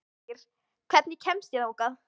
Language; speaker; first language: Icelandic; native; Icelandic